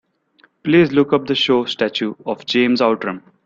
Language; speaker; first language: English; non-native, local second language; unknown